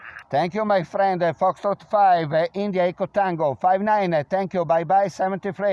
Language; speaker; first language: English; non-native, fluent; Italian